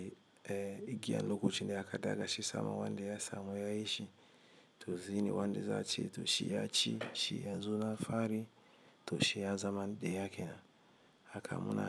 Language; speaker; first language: Hausa; non-native, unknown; Igbo